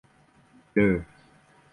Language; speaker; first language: English; non-native, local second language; Filipino